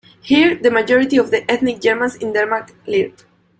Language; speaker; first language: English; non-native, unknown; Spanish